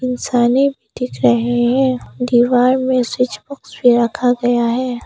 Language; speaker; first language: Hindi; non-native, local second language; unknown